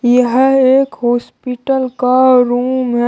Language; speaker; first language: Hindi; native; Hindi